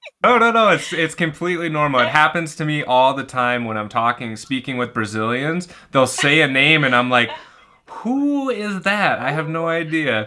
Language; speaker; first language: English; native; English